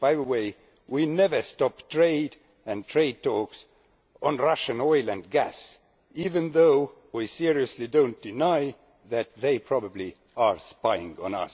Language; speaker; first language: English; non-native, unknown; Estonian